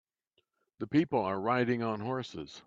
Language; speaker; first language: English; native; English